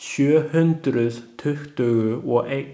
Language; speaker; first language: Icelandic; non-native, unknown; Chinese